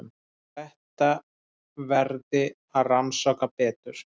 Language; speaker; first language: Icelandic; native; Icelandic